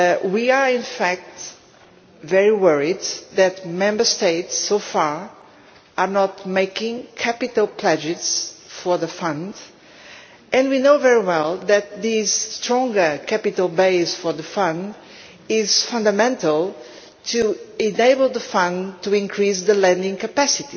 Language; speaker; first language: English; non-native, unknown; Portuguese